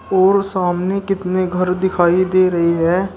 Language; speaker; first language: Hindi; native; Hindi